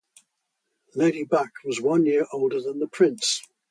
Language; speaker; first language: English; native; English